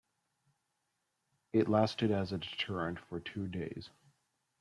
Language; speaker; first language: English; native; English